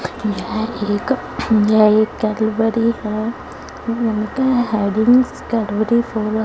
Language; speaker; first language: Hindi; non-native, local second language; Punjabi